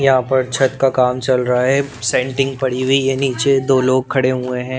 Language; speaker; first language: Hindi; non-native, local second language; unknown